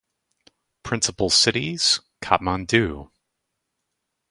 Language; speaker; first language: English; native; English